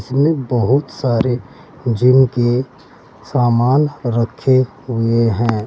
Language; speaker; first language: Hindi; native; Hindi